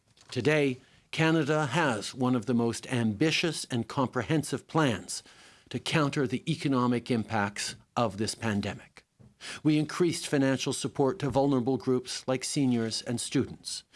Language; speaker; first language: English; native; English